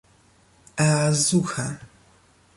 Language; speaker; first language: German; non-native, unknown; Polish